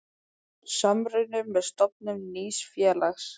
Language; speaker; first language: Icelandic; native; Icelandic